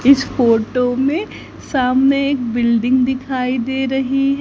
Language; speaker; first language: Hindi; native; Hindi